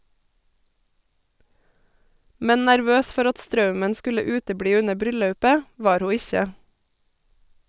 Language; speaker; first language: Norwegian; native; Norwegian